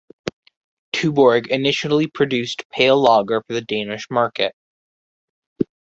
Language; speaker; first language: English; native; English